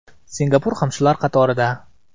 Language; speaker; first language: Uzbek; non-native, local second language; Kara-Kalpak